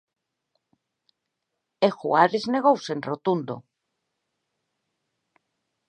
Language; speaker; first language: Galician; native; Galician